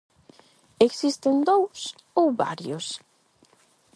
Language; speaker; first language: Galician; non-native, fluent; Spanish